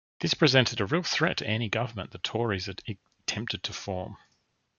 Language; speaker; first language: English; native; English